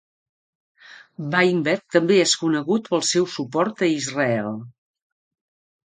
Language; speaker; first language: Catalan; native; Catalan